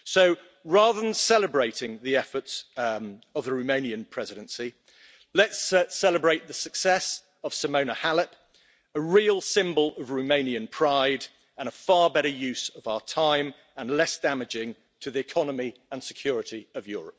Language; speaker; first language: English; native; English